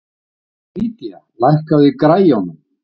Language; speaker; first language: Icelandic; native; Icelandic